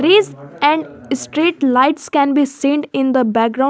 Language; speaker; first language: English; non-native, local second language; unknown